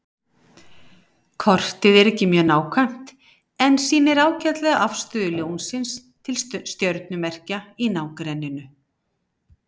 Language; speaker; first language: Icelandic; native; Icelandic